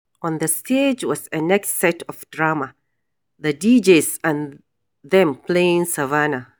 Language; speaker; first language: English; non-native, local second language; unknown